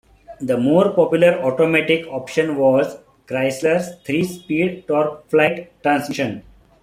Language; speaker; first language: English; non-native, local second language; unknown